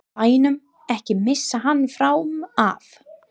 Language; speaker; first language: Icelandic; non-native, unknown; English